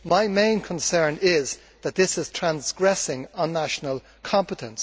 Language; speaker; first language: English; native; English